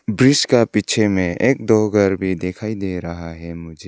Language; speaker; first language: Hindi; non-native, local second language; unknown